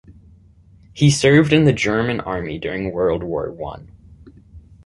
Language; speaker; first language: English; native; English